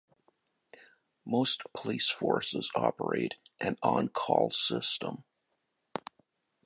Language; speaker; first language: English; native; English